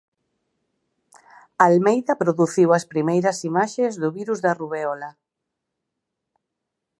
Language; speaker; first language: Galician; native; Galician